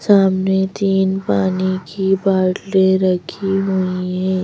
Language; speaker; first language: Hindi; native; Hindi